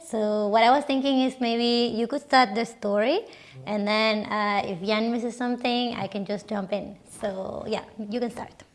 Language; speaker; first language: English; non-native, fluent; Spanish